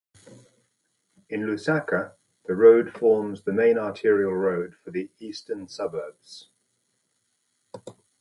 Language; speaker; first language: English; native; English